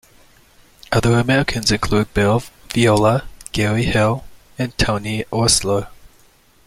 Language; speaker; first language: English; native; English